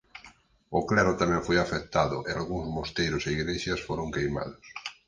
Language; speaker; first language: Galician; native; Galician